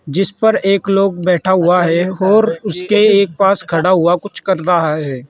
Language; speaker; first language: Hindi; native; Hindi